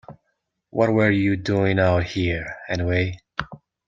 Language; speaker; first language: English; non-native, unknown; Mongolian